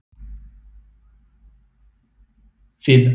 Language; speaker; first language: Icelandic; non-native, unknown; English